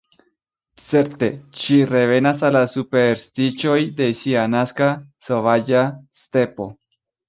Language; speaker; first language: Esperanto; non-native, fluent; Spanish